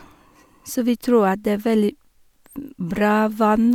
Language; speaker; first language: Norwegian; non-native, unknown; Vietnamese